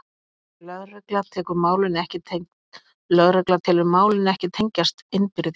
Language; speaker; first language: Icelandic; native; Icelandic